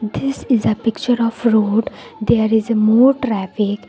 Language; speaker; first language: English; non-native, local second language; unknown